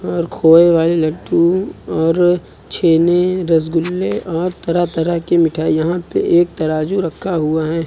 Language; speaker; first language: Hindi; native; Hindi